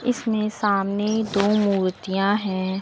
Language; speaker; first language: Hindi; native; Hindi